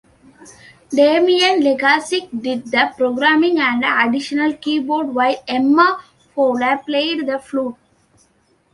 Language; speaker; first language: English; non-native, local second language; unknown